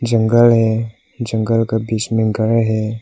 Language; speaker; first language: Hindi; non-native, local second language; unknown